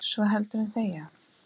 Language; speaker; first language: Icelandic; native; Icelandic